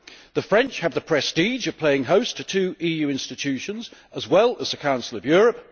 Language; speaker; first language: English; native; English